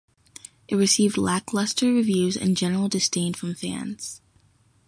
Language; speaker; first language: English; native; English